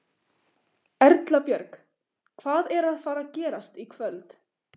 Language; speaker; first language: Icelandic; native; Icelandic